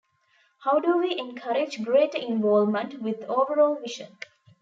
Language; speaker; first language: English; non-native, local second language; Tamil